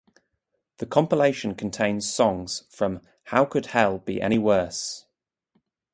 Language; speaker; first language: English; native; English